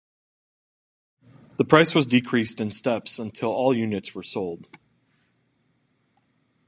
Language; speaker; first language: English; native; English